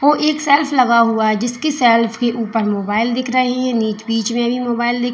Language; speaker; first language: Hindi; native; Hindi